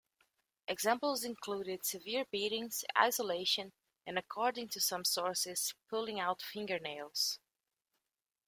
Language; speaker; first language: English; native; English